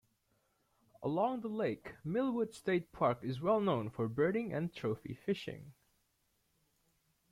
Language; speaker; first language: English; native; English